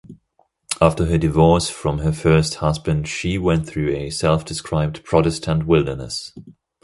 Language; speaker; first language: English; non-native, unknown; German